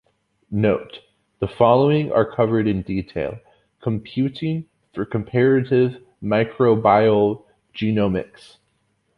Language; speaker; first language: English; native; English